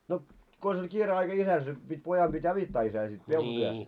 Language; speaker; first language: Finnish; early bilingual, heritage; Finnish